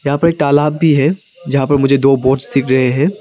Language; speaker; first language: Hindi; non-native, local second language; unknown